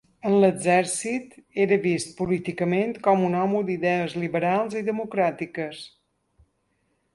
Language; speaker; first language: Catalan; native; Catalan